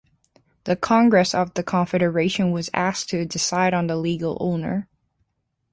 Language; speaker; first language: English; native; English